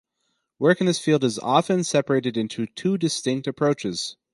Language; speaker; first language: English; native; English